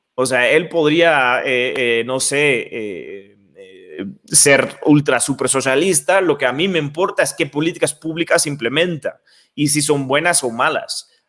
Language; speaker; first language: Spanish; non-native, fluent; Dutch